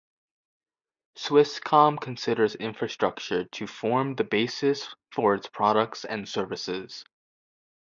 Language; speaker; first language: English; native; English